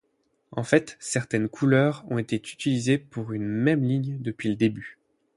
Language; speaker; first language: French; native; French